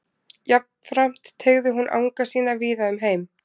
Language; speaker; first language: Icelandic; native; Icelandic